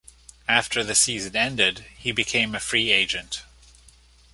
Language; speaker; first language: English; native; English